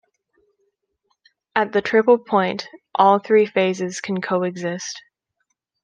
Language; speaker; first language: English; native; English